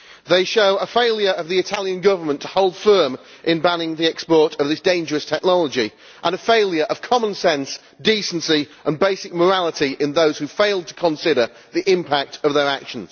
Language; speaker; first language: English; native; English